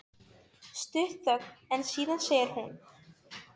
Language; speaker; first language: Icelandic; non-native, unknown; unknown